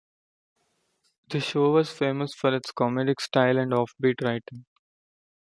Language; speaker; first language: English; non-native, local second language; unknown